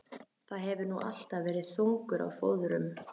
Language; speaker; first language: Icelandic; native; Icelandic